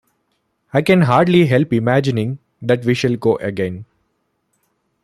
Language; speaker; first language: English; non-native, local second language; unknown